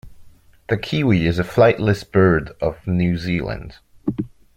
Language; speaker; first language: English; non-native, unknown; French